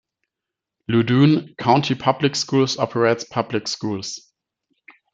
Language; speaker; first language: English; non-native, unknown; German